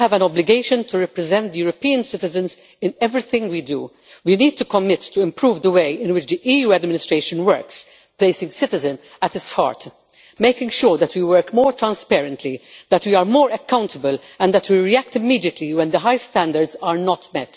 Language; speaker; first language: English; non-native, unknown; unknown